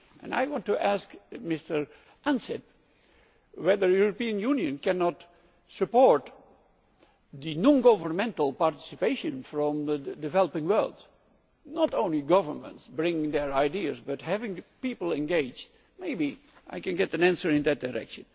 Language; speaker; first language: English; non-native, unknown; Dutch